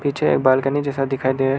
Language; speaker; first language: Hindi; non-native, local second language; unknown